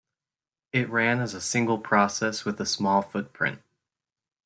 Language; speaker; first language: English; native; English